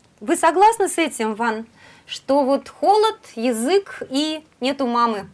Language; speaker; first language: Russian; native; Russian